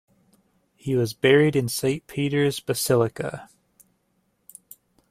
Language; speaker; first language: English; native; English